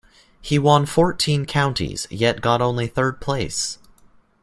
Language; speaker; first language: English; native; English